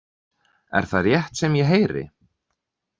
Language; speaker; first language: Icelandic; native; Icelandic